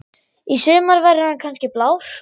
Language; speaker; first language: Icelandic; non-native, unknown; German